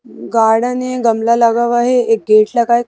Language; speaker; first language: Hindi; native; Hindi